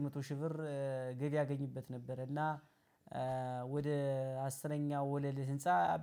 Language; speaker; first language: Amharic; native; Amharic